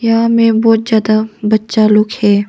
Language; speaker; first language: Hindi; non-native, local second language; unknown